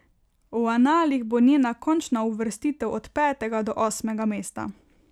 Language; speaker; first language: Slovenian; native; Slovenian